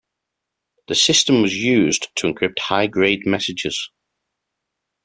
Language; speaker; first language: English; native; English